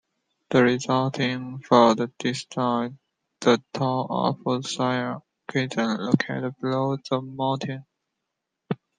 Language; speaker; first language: English; non-native, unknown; Chinese